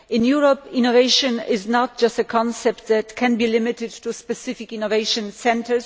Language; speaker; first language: English; non-native, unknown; Polish